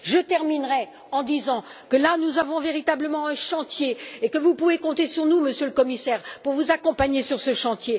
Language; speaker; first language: French; native; French